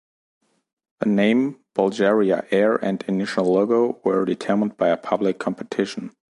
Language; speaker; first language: English; non-native, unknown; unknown